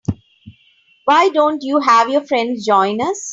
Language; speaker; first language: English; non-native, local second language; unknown